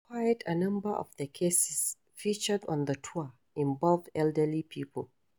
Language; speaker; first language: English; non-native, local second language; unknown